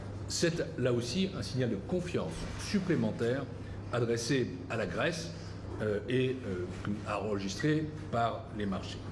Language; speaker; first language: French; native; French